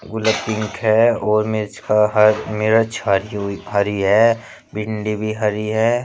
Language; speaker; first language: Hindi; native; Hindi